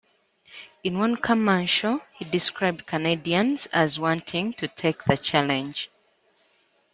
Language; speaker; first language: English; native; English